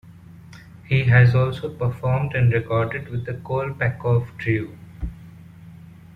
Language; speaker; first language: English; non-native, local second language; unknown